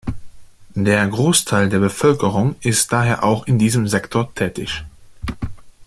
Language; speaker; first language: German; non-native, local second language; Luxembourgish